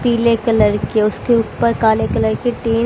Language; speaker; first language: Hindi; native; Hindi